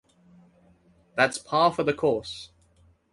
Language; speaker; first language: English; native; English